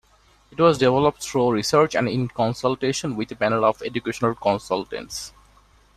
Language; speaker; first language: English; non-native, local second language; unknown